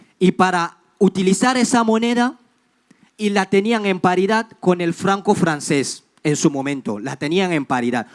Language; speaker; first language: Spanish; non-native, fluent; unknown